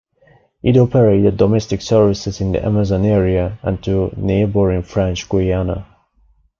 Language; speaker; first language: English; non-native, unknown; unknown